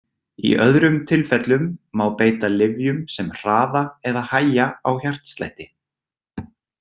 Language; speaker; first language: Icelandic; native; Icelandic